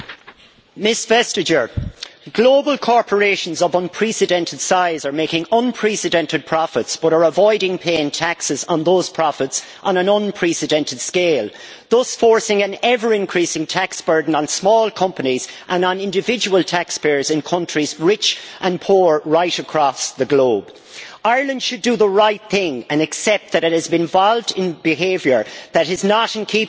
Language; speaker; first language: English; native; English